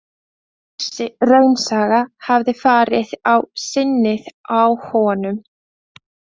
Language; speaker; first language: Icelandic; non-native, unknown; Latvian